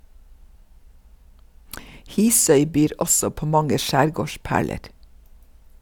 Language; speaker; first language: Norwegian; native; Norwegian